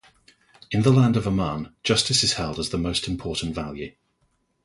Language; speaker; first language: English; native; English